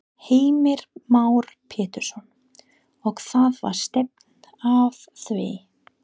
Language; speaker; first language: Icelandic; non-native, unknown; English